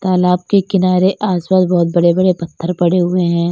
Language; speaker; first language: Hindi; native; Hindi